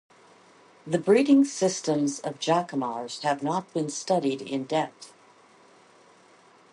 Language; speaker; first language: English; native; English